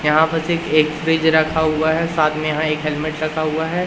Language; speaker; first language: Hindi; native; Hindi